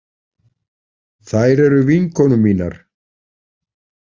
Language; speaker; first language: Icelandic; native; Icelandic